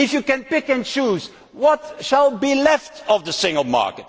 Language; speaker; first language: English; non-native, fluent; Dutch